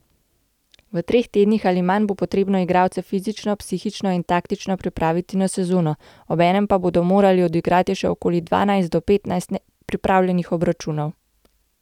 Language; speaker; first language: Slovenian; native; Slovenian